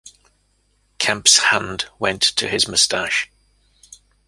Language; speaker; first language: English; native; English